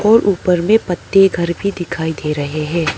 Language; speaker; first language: Hindi; non-native, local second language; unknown